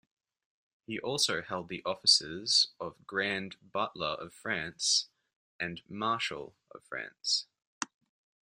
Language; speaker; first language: English; native; English